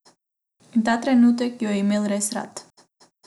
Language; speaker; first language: Slovenian; non-native, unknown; Macedonian